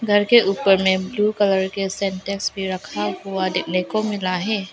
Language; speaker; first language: Hindi; non-native, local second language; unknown